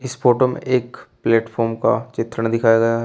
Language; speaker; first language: Hindi; native; Hindi